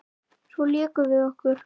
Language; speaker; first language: Icelandic; native; Icelandic